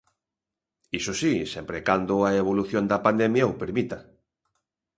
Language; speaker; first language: Galician; native; Galician